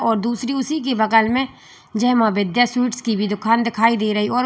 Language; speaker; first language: Hindi; native; Hindi